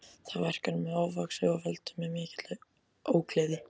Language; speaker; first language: Icelandic; native; Icelandic